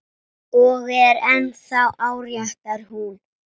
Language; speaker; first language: Icelandic; native; Icelandic